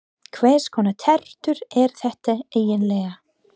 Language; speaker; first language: Icelandic; non-native, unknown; English